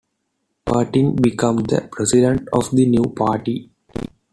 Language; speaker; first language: English; non-native, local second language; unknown